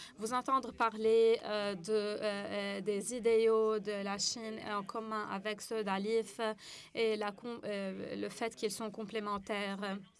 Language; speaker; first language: French; non-native, fluent; English